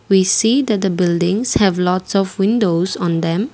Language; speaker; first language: English; non-native, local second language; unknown